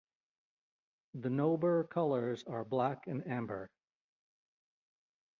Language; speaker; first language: English; native; English